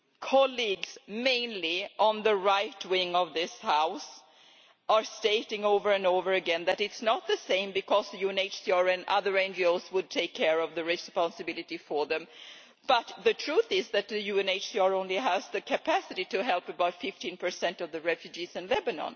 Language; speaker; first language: English; non-native, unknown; Swedish